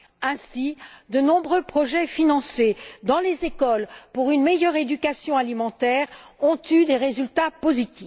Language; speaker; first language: French; native; French